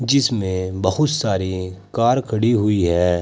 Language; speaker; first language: Hindi; native; Hindi